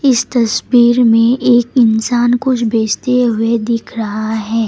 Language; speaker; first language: Hindi; non-native, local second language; Assamese